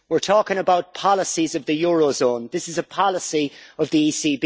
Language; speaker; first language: English; native; English